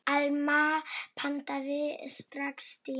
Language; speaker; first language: Icelandic; non-native, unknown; Polish